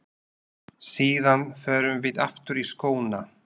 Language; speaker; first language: Icelandic; non-native, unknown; Slovak